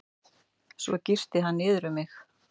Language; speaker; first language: Icelandic; native; Icelandic